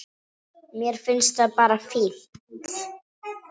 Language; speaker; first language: Icelandic; native; Icelandic